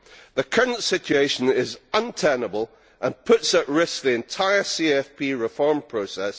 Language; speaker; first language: English; native; English